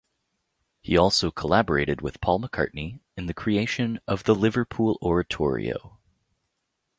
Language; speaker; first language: English; native; English